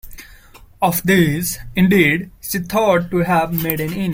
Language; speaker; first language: English; non-native, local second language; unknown